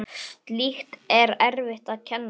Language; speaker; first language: Icelandic; native; Icelandic